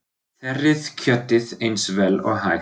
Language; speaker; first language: Icelandic; non-native, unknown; German